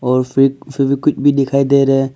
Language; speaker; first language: Hindi; early bilingual, other home language; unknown